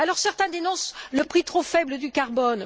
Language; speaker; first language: French; native; French